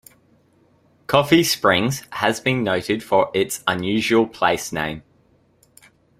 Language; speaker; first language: English; native; English